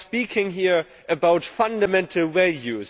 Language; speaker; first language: English; non-native, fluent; German